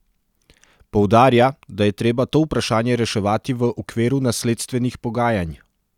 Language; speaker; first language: Slovenian; non-native, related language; Serbian